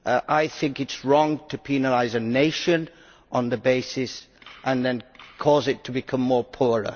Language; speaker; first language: English; native; English